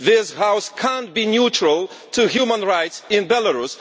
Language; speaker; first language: English; non-native, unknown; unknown